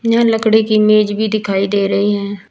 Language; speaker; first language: Hindi; native; Hindi